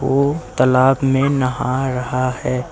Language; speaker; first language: Hindi; native; Hindi